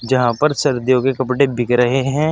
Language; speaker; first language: Hindi; native; Hindi